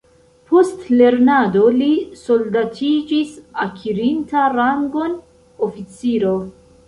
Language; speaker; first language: Esperanto; non-native, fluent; Central Kurdish